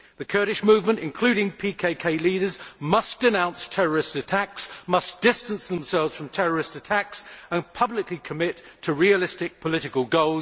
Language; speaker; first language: English; native; English